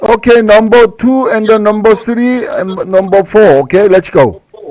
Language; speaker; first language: English; non-native, learner; Korean